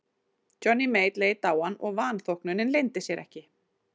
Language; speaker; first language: Icelandic; native; Icelandic